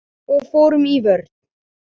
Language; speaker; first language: Icelandic; native; Icelandic